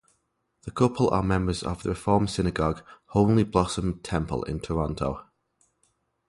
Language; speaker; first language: English; native; English